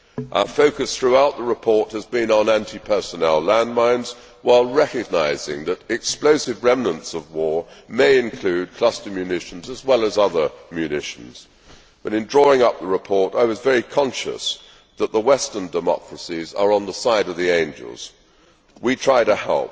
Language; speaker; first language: English; native; English